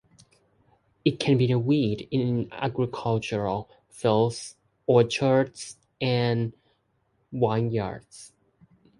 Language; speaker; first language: English; non-native, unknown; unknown